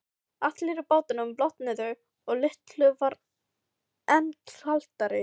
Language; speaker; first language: Icelandic; non-native, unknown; Filipino